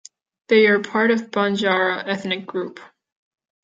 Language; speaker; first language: English; non-native, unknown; Catalan